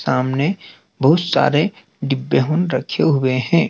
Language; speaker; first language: Hindi; native; Hindi